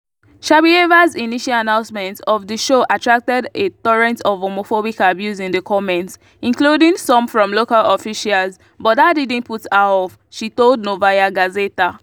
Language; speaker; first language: English; non-native, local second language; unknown